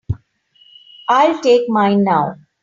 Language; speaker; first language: English; non-native, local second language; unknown